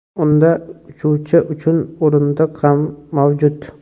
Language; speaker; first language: Uzbek; native; Uzbek